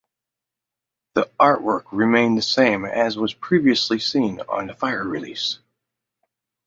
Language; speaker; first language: English; native; English